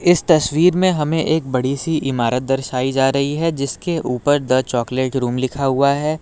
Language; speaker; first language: Hindi; native; Hindi